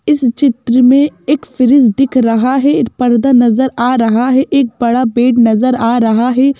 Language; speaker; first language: Hindi; native; Hindi